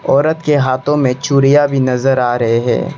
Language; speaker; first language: Hindi; non-native, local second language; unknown